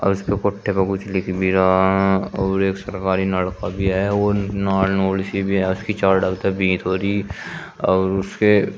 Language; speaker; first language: Hindi; native; Hindi